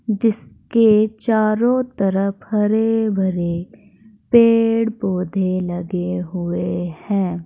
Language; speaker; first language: Hindi; native; Hindi